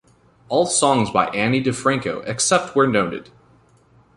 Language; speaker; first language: English; native; English